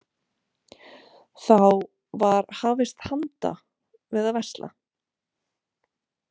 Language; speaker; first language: Icelandic; non-native, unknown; Romanian